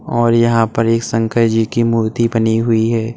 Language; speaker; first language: Hindi; native; Hindi